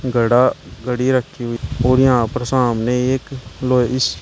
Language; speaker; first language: Hindi; native; Hindi